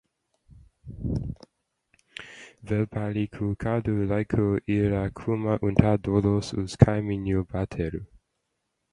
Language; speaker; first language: Latvian; early bilingual, heritage; Latvian